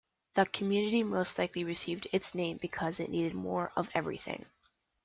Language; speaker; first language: English; native; English